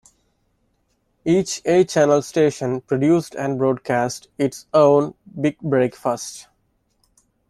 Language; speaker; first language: English; non-native, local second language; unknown